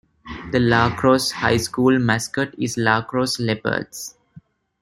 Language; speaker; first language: English; non-native, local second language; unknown